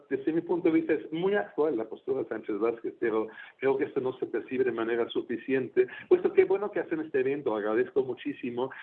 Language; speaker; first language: Spanish; non-native, fluent; German